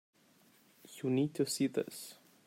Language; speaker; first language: English; non-native, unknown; Turkish